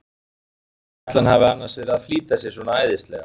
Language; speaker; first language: Icelandic; native; Icelandic